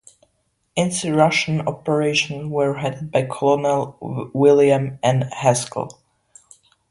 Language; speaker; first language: English; non-native, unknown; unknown